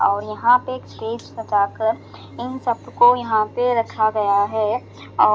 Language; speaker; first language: Hindi; non-native, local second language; Punjabi